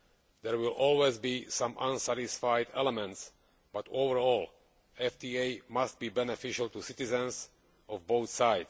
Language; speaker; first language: English; non-native, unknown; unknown